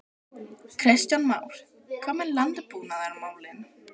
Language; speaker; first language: Icelandic; native; Icelandic